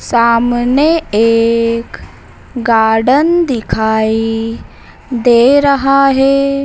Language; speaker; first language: Hindi; native; Hindi